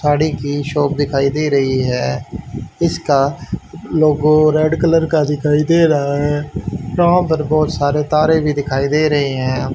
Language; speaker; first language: Hindi; native; Hindi